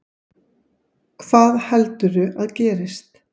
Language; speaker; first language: Icelandic; native; Icelandic